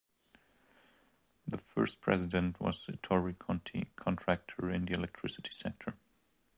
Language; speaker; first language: English; non-native, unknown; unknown